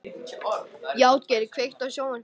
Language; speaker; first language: Icelandic; native; Icelandic